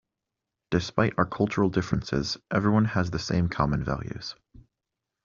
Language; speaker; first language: English; native; English